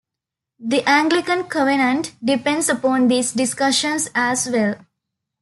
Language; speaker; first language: English; non-native, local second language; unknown